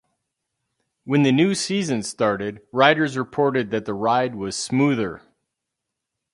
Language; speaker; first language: English; native; English